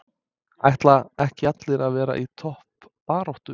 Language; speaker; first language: Icelandic; non-native, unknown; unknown